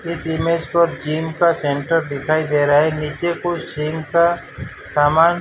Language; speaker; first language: Hindi; non-native, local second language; Gujarati